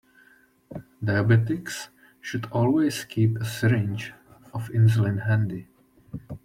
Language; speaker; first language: English; native; English